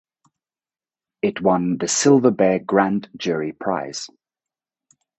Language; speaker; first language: English; native; English